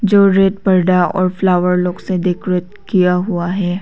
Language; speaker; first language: Hindi; non-native, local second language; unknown